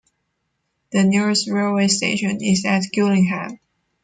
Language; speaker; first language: English; non-native, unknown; Chinese